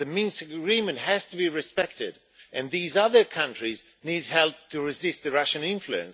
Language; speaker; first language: English; non-native, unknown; Swedish